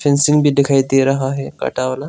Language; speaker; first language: Hindi; non-native, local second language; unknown